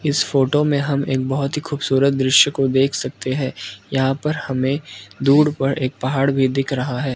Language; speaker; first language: Hindi; non-native, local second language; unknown